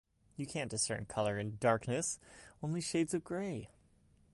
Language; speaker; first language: English; native; English